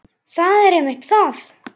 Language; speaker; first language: Icelandic; native; Icelandic